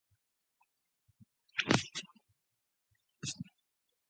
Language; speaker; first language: English; non-native, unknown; Mongolian